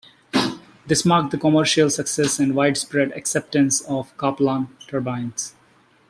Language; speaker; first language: English; non-native, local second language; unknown